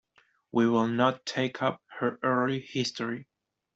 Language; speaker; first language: English; non-native, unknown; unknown